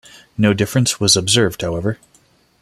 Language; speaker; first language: English; non-native, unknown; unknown